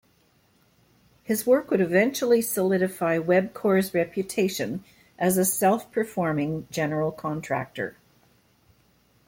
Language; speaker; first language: English; native; English